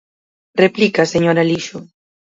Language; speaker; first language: Galician; native; Galician